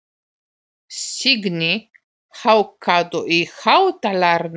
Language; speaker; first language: Icelandic; non-native, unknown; Polish